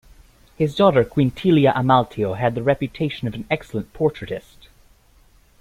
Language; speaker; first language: English; native; English